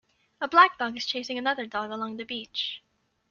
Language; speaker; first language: English; native; English